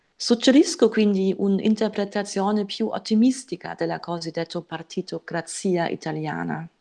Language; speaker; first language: Italian; non-native, fluent; German